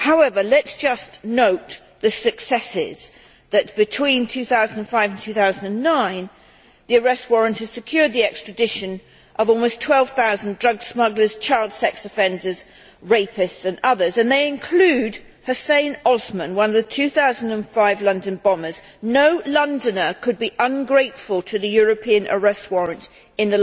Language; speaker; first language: English; native; English